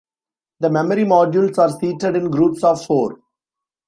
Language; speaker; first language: English; non-native, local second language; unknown